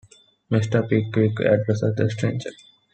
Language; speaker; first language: English; non-native, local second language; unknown